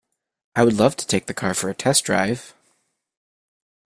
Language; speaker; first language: English; native; English